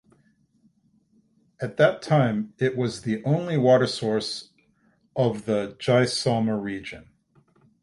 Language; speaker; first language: English; native; English